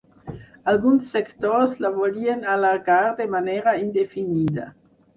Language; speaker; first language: Catalan; non-native, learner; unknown